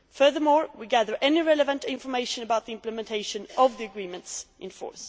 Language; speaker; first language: English; non-native, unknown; Swedish